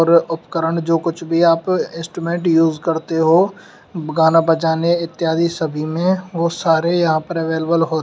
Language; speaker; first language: Hindi; native; Hindi